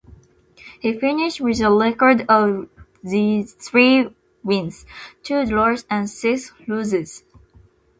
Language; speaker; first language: English; non-native, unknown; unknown